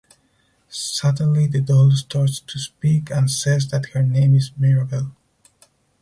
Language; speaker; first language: English; non-native, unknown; Spanish